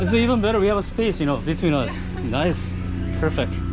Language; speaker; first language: English; non-native, fluent; Korean